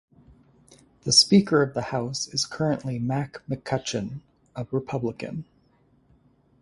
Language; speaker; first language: English; native; English